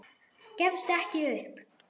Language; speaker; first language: Icelandic; non-native, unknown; German